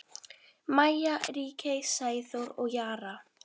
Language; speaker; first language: Icelandic; native; Icelandic